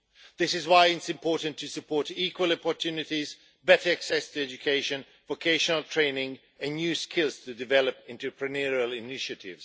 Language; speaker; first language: English; non-native, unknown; Swedish